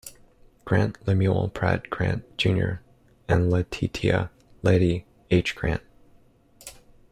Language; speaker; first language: English; native; English